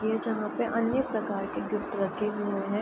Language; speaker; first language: Hindi; native; Hindi